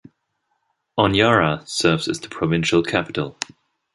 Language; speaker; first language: English; non-native, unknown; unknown